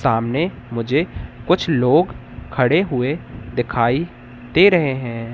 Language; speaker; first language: Hindi; native; Hindi